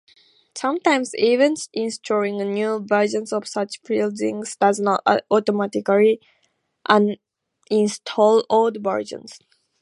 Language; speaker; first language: English; native; English